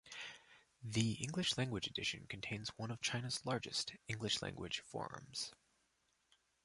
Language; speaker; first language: English; native; English